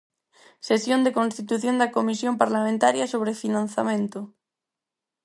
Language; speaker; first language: Galician; non-native, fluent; Spanish